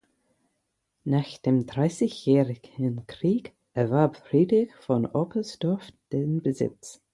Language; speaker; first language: German; non-native, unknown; English